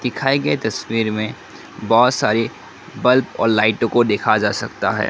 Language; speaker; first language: Hindi; non-native, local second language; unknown